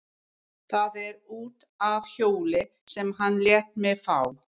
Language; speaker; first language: Icelandic; non-native, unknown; English